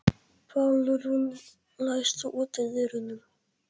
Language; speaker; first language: Icelandic; non-native, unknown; Polish